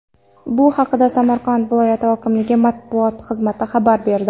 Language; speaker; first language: Uzbek; non-native, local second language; Kara-Kalpak